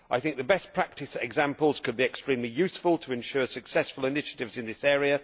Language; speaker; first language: English; native; English